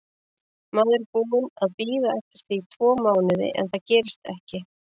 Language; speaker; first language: Icelandic; native; Icelandic